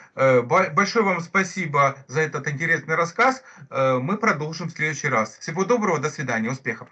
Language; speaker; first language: Russian; native; Russian